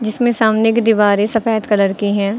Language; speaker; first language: Hindi; native; Hindi